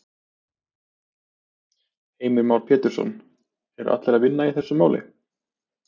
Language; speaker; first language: Icelandic; native; Icelandic